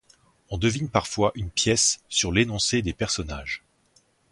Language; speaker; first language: French; native; French